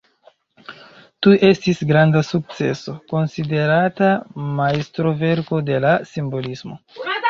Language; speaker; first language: Esperanto; non-native, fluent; Chinese